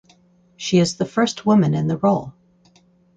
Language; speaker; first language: English; native; English